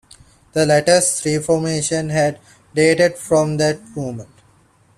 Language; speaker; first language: English; non-native, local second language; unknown